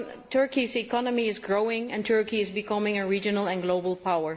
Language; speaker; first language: English; non-native, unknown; Dutch